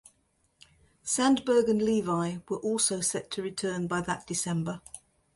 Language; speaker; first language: English; native; English